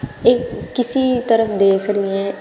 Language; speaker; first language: Hindi; native; Hindi